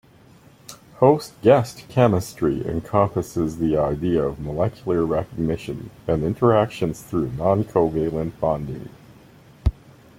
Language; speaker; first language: English; native; English